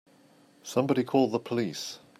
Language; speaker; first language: English; native; English